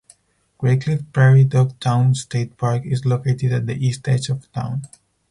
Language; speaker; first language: English; non-native, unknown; Spanish